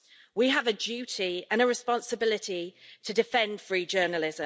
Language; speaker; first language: English; native; English